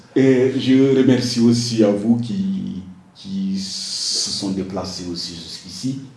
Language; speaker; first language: French; non-native, local second language; Wolof